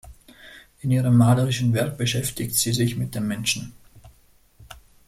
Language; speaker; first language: German; native; German